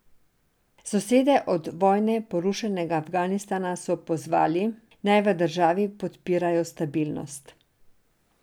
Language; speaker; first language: Slovenian; non-native, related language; Serbian